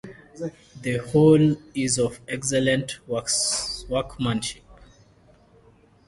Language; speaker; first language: English; non-native, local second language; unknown